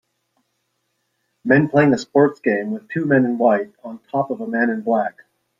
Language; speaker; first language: English; native; English